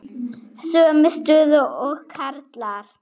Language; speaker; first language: Icelandic; non-native, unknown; German